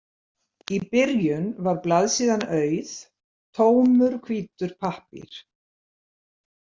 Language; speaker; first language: Icelandic; native; Icelandic